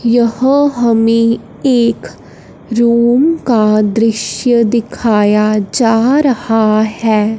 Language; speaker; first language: Hindi; non-native, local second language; Punjabi